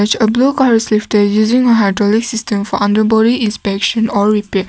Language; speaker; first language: English; non-native, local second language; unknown